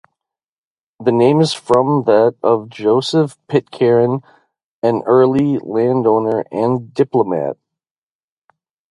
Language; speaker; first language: English; native; English